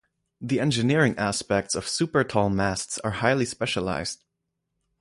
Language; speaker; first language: English; non-native, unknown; German